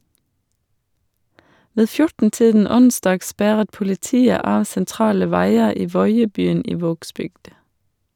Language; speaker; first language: Norwegian; non-native, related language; Danish